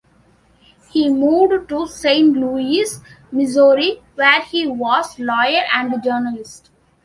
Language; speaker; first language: English; non-native, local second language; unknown